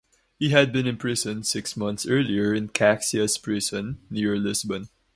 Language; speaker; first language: English; non-native, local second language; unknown